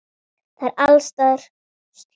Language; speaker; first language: Icelandic; native; Icelandic